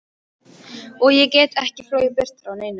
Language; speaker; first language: Icelandic; non-native, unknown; Polish